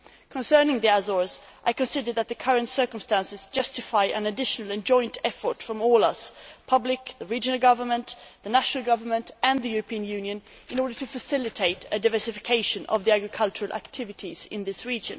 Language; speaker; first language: English; non-native, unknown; Swedish